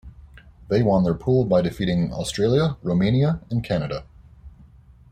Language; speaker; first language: English; native; English